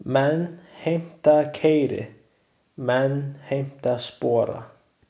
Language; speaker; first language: Icelandic; non-native, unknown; Chinese